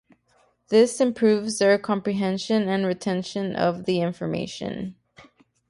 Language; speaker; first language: English; native; English